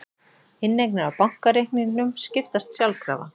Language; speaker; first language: Icelandic; native; Icelandic